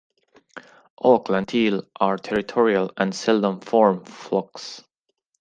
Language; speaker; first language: English; non-native, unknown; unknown